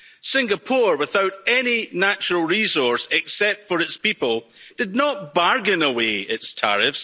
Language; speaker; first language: English; native; English